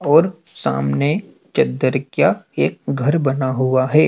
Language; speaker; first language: Hindi; native; Hindi